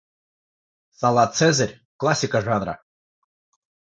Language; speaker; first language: Russian; non-native, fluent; Georgian